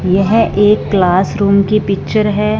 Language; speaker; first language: Hindi; non-native, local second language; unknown